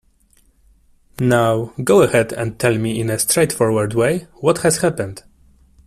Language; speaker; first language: English; non-native, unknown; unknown